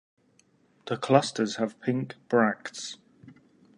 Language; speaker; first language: English; native; English